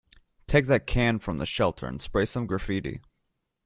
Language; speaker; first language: English; native; English